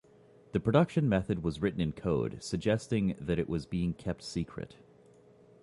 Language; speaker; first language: English; native; English